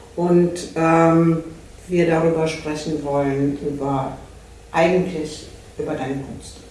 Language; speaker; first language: German; native; German